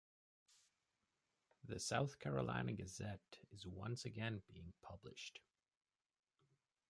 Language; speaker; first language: English; native; English